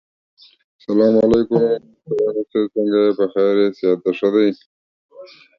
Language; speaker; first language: English; non-native, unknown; Pashto